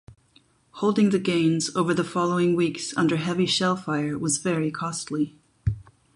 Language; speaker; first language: English; non-native, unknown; German